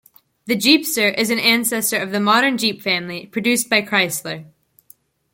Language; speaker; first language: English; native; English